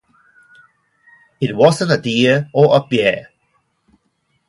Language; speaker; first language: English; non-native, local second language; Cantonese